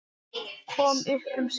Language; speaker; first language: Icelandic; non-native, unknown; English